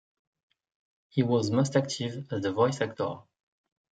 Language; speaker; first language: English; non-native, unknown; French